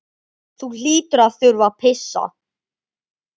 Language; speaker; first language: Icelandic; native; Icelandic